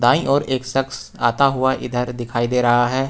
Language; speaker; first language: Hindi; native; Hindi